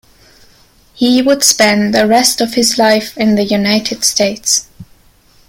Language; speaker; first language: English; non-native, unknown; German